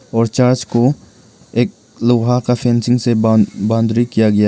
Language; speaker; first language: Hindi; non-native, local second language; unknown